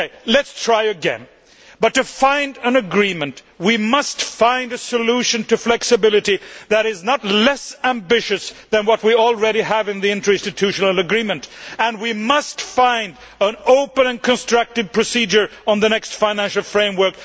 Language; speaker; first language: English; non-native, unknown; Swedish